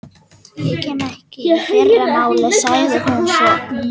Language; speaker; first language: Icelandic; non-native, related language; Danish